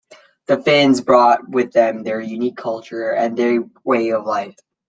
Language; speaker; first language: English; native; English